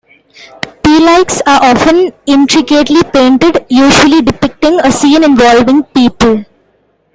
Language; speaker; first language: English; non-native, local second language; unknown